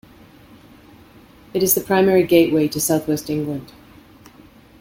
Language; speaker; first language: English; native; English